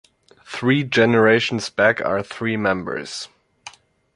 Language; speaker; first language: English; non-native, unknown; German